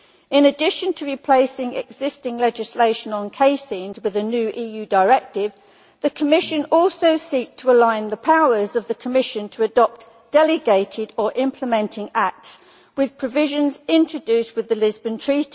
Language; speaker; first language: English; native; English